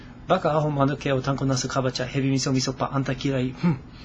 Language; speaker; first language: Japanese; non-native, fluent; English